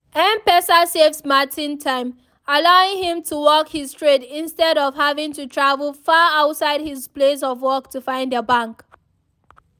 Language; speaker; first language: English; non-native, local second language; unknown